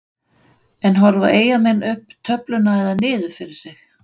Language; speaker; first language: Icelandic; non-native, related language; Danish